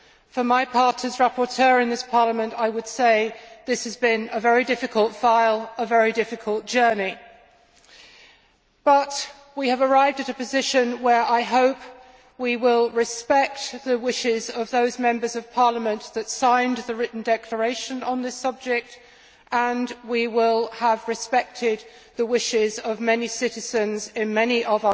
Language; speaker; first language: English; native; English